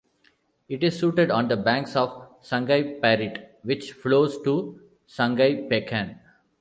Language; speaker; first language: English; non-native, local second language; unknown